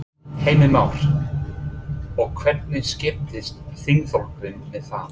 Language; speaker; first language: Icelandic; non-native, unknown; English